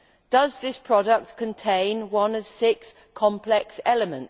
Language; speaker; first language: English; native; English